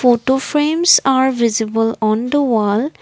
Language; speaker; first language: English; non-native, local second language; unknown